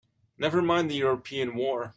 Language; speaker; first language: English; native; English